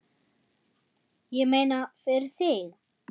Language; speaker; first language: Icelandic; non-native, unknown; German